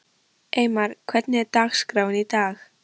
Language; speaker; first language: Icelandic; non-native, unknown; Polish